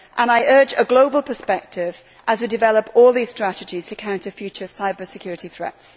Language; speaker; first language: English; native; English